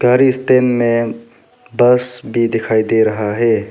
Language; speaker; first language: Hindi; non-native, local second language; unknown